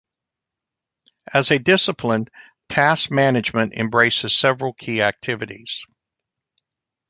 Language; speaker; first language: English; native; English